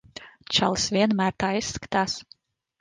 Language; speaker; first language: Latvian; early bilingual, heritage; Latvian